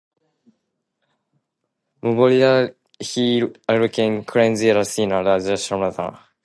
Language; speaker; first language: English; non-native, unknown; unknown